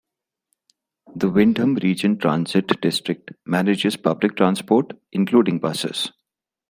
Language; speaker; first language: English; non-native, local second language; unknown